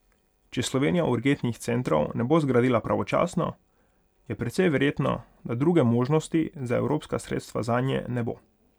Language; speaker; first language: Slovenian; non-native, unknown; Hungarian